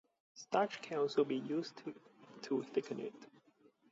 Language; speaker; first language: English; non-native, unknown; Vietnamese